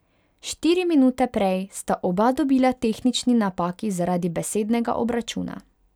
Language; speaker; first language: Slovenian; non-native, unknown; Hungarian